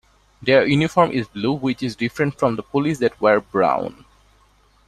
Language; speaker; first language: English; non-native, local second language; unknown